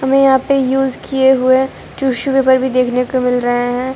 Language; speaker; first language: Hindi; non-native, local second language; Gujarati